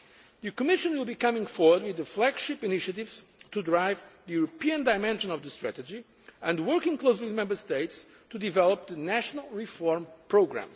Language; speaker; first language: English; non-native, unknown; Portuguese